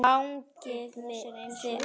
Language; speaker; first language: Icelandic; native; Icelandic